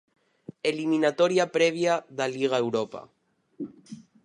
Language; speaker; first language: Galician; native; Galician